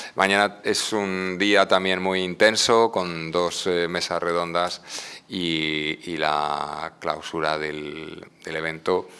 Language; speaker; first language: Spanish; native; Spanish